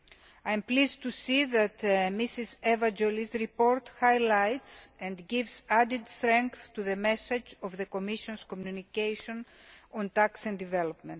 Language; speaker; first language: English; non-native, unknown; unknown